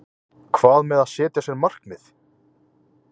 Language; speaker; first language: Icelandic; native; Icelandic